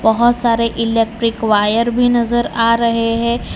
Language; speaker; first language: Hindi; non-native, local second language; Gujarati